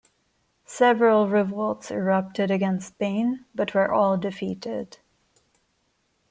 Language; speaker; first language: English; non-native, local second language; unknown